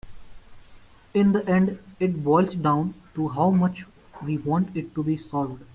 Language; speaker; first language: English; non-native, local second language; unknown